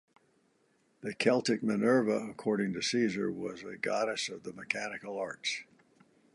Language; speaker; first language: English; native; English